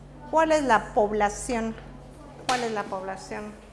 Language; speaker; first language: Spanish; native; Spanish